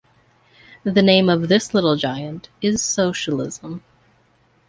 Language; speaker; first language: English; native; English